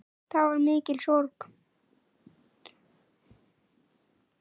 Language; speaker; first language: Icelandic; native; Icelandic